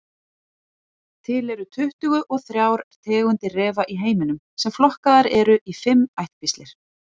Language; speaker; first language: Icelandic; native; Icelandic